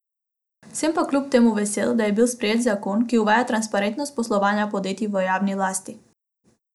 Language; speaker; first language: Slovenian; non-native, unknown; Macedonian